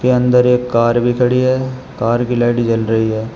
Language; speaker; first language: Hindi; native; Hindi